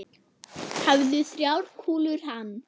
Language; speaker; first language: Icelandic; non-native, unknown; German